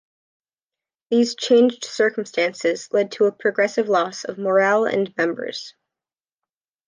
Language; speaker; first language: English; native; English